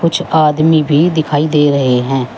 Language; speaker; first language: Hindi; native; Hindi